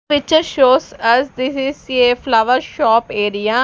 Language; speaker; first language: English; non-native, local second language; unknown